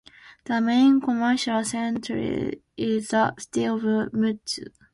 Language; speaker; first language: English; non-native, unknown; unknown